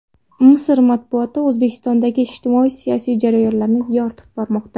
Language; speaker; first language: Uzbek; non-native, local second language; Kara-Kalpak